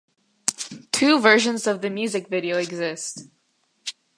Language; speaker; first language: English; native; English